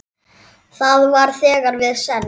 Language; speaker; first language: Icelandic; native; Icelandic